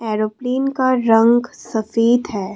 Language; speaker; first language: Hindi; non-native, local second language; Assamese